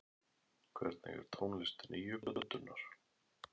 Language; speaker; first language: Icelandic; native; Icelandic